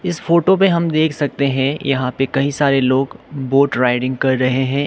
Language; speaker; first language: Hindi; non-native, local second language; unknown